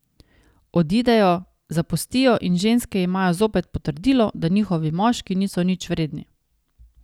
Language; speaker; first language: Slovenian; native; Slovenian